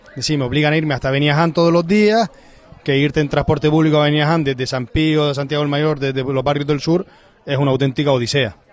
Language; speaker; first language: Spanish; native; Spanish